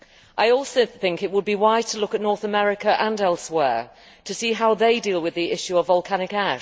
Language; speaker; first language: English; native; English